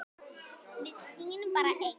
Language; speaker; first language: Icelandic; native; Icelandic